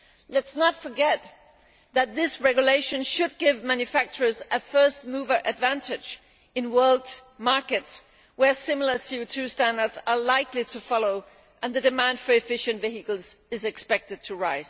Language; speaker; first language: English; non-native, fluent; Danish